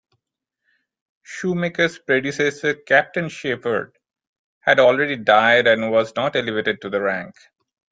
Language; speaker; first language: English; non-native, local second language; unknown